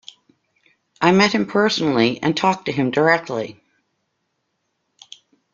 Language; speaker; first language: English; native; English